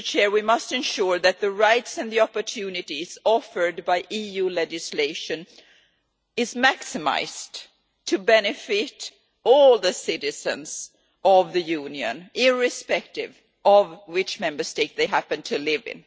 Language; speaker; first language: English; non-native, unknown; Swedish